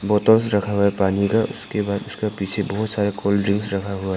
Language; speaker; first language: Hindi; non-native, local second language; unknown